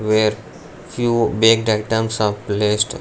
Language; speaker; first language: English; non-native, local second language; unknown